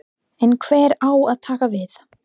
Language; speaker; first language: Icelandic; non-native, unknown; English